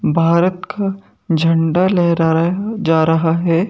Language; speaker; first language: Hindi; native; Hindi